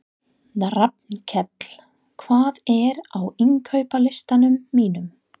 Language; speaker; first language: Icelandic; non-native, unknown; English